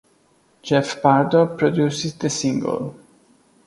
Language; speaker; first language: English; non-native, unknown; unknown